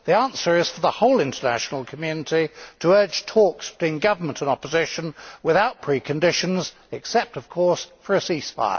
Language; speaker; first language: English; native; English